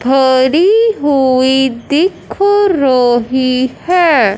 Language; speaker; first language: Hindi; non-native, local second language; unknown